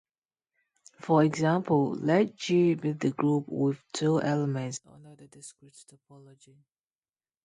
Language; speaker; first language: English; non-native, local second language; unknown